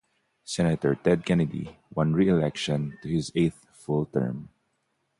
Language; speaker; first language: English; non-native, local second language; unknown